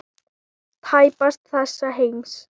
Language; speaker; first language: Icelandic; non-native, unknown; Thai